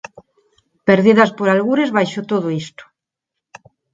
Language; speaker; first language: Galician; non-native, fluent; Spanish